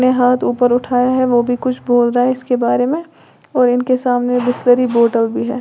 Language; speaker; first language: Hindi; native; Hindi